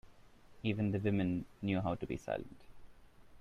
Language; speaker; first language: English; non-native, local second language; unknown